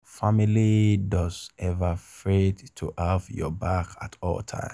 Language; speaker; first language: English; non-native, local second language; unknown